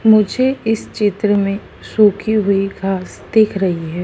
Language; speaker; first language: Hindi; native; Hindi